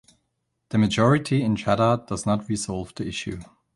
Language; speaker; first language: English; non-native, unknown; German